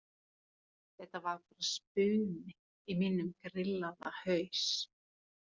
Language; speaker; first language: Icelandic; non-native, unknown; Finnish